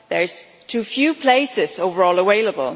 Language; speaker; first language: English; non-native, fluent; German